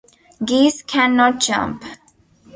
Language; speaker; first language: English; non-native, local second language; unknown